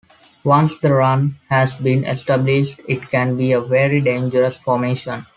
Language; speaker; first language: English; non-native, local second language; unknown